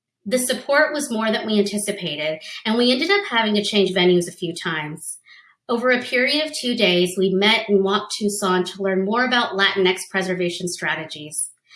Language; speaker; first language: English; early bilingual, other home language; Spanish